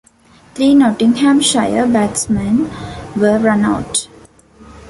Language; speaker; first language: English; non-native, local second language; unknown